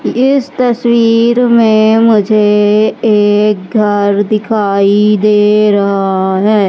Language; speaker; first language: Hindi; native; Hindi